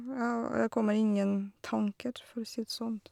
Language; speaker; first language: Norwegian; non-native, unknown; Russian